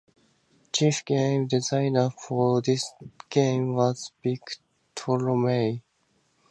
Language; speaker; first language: English; native; English